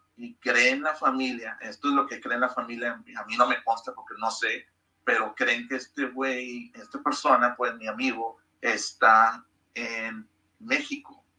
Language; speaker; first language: Spanish; early bilingual, heritage; Spanish